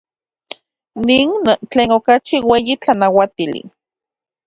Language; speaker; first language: Central Puebla Nahuatl; native; Central Puebla Nahuatl